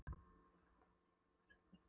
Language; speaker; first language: Icelandic; non-native, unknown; Polish